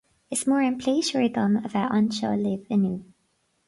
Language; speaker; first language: Irish; non-native, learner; English